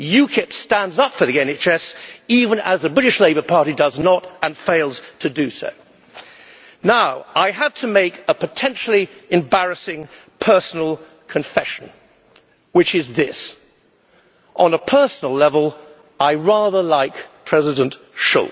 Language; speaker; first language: English; native; English